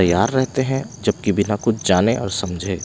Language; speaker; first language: Hindi; non-native, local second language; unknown